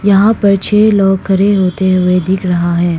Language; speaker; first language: Hindi; non-native, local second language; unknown